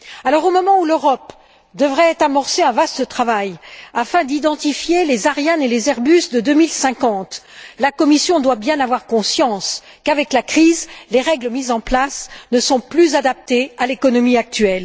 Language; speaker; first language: French; native; French